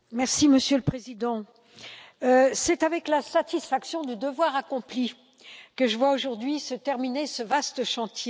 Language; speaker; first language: French; native; French